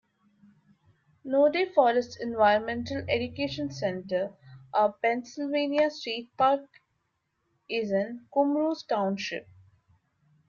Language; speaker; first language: English; non-native, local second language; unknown